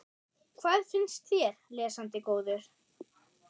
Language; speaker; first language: Icelandic; non-native, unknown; German